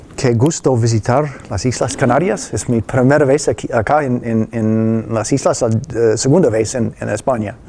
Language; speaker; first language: Spanish; non-native, fluent; English